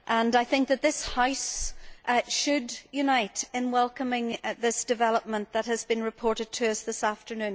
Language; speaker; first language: English; native; English